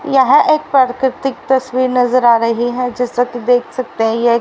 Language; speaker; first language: Hindi; native; Hindi